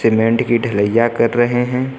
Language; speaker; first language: Hindi; native; Hindi